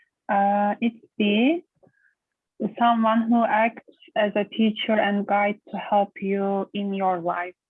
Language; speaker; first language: English; non-native, learner; Turkish